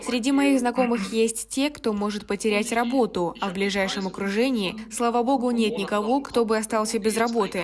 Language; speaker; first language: Russian; non-native, fluent; German